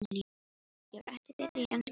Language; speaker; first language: Icelandic; non-native, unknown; Filipino